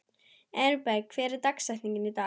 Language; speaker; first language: Icelandic; non-native, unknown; German